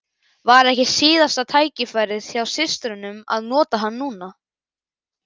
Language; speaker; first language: Icelandic; native; Icelandic